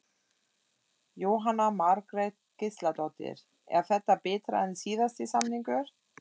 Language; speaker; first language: Icelandic; non-native, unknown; German